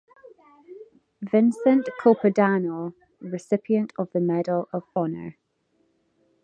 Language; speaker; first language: English; native; English